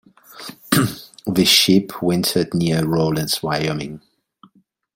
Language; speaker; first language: English; non-native, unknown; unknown